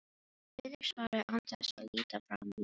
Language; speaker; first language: Icelandic; non-native, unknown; Filipino